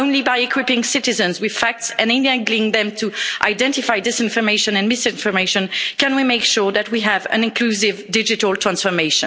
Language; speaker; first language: English; non-native, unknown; French